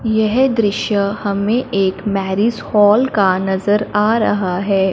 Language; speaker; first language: Hindi; non-native, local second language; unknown